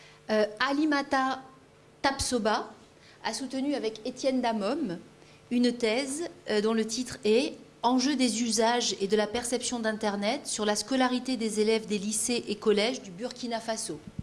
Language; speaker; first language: French; early bilingual, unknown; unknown